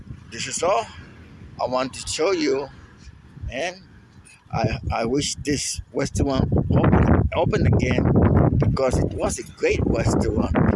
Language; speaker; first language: English; non-native, fluent; Spanish